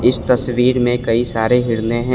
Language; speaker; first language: Hindi; non-native, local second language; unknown